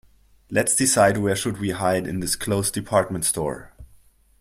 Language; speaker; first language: English; non-native, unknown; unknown